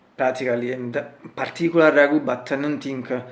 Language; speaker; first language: English; non-native, learner; Italian